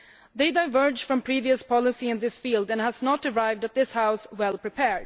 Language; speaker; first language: English; non-native, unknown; Swedish